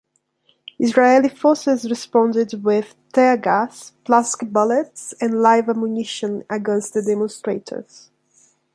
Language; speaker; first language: English; non-native, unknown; Portuguese